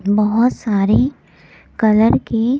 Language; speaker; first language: Hindi; native; Hindi